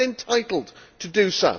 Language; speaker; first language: English; native; English